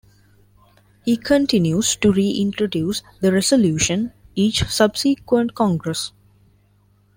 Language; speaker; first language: English; non-native, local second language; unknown